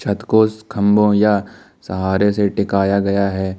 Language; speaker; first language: Hindi; native; Hindi